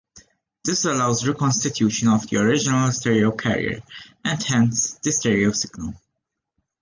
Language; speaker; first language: English; non-native, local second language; Maltese